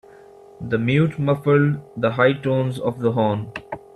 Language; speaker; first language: English; non-native, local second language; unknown